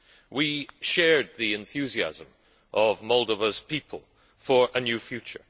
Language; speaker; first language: English; native; English